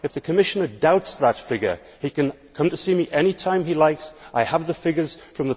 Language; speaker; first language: English; native; English